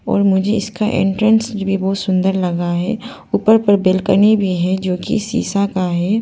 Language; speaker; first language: Hindi; non-native, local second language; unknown